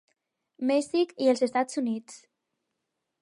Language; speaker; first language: Catalan; non-native, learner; Spanish